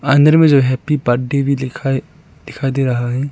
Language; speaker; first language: Hindi; non-native, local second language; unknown